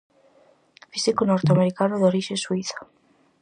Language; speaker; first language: Galician; native; Galician